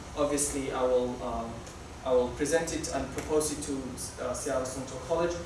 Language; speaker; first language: English; non-native, local second language; Somali